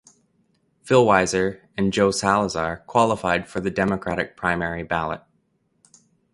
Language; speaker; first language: English; native; English